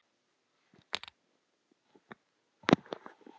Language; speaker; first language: Icelandic; native; Icelandic